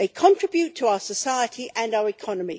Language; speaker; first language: English; native; English